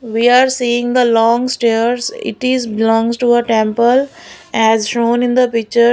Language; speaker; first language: English; non-native, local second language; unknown